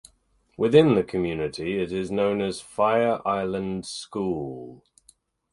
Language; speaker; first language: English; native; English